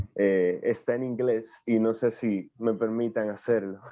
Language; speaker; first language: Spanish; native; Spanish